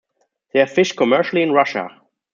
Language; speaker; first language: English; non-native, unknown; German